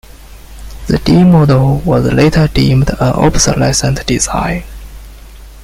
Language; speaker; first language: English; non-native, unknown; Chinese